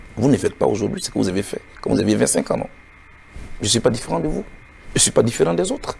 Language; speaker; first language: French; non-native, local second language; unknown